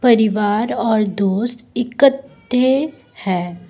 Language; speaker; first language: Hindi; non-native, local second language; Assamese